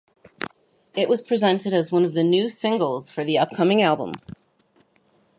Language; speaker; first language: English; native; English